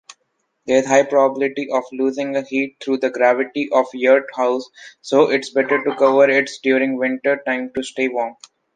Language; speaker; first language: English; non-native, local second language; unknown